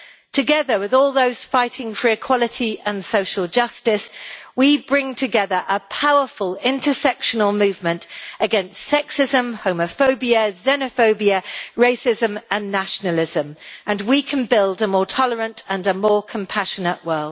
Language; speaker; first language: English; native; English